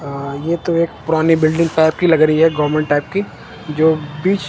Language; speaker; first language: Hindi; non-native, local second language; Punjabi